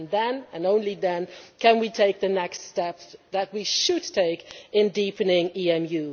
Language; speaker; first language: English; non-native, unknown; Dutch